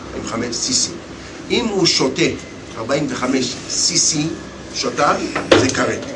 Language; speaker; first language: Hebrew; non-native, fluent; Russian